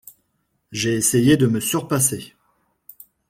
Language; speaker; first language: French; non-native, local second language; Malagasy